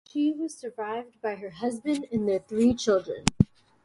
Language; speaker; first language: English; native; English